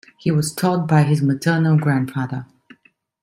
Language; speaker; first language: English; non-native, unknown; Italian